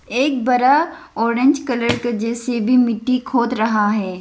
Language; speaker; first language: Hindi; non-native, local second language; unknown